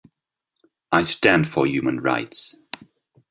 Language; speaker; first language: English; non-native, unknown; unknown